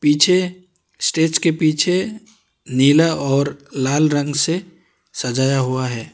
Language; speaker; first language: Hindi; non-native, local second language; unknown